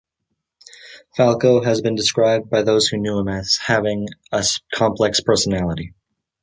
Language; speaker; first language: English; native; English